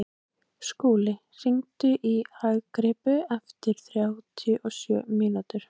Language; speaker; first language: Icelandic; native; Icelandic